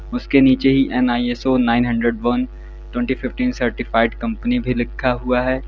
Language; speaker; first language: Hindi; native; Hindi